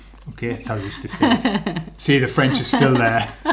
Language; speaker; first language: English; native; English